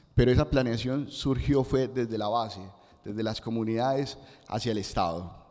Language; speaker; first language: Spanish; native; Spanish